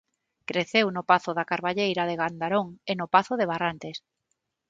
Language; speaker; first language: Galician; non-native, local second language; Spanish